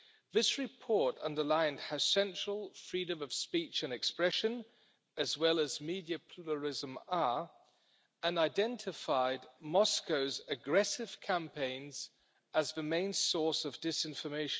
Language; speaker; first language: English; non-native, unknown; German